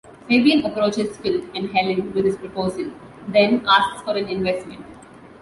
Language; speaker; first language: English; non-native, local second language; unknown